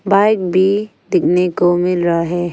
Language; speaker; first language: Hindi; non-native, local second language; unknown